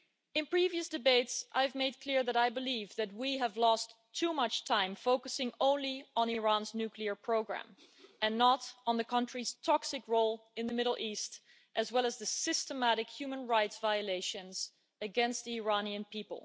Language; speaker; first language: English; non-native, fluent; Dutch